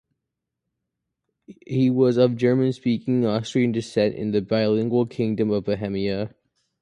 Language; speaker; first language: English; native; English